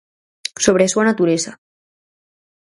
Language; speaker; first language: Galician; native; Galician